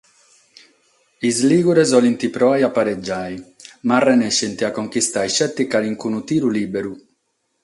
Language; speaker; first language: Sardinian; non-native, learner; Catalan